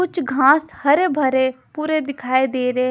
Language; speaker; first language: Hindi; non-native, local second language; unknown